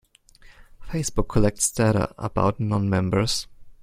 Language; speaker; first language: English; non-native, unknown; German